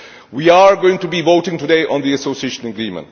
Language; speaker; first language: English; non-native, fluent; Czech